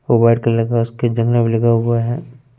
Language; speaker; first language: Hindi; non-native, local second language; Punjabi